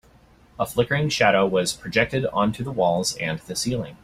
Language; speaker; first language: English; native; English